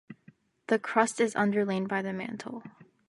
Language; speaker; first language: English; native; English